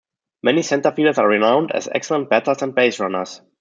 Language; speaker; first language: English; non-native, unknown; German